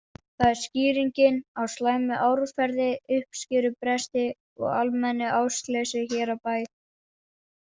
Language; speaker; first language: Icelandic; non-native, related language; Danish